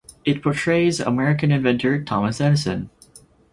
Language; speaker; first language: English; native; English